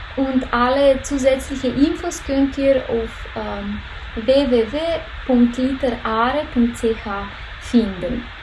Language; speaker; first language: German; non-native, fluent; Macedonian